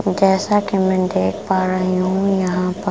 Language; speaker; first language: Hindi; non-native, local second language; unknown